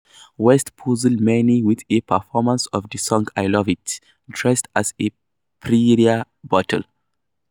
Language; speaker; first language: English; non-native, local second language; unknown